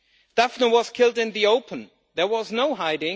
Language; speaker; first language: English; non-native, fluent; German